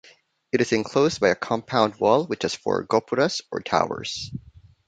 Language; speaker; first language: English; non-native, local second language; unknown